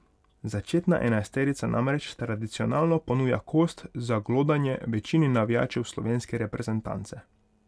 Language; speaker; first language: Slovenian; non-native, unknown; Hungarian